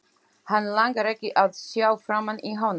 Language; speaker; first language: Icelandic; non-native, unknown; Slovak